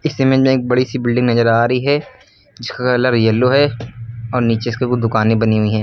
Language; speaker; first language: Hindi; native; Hindi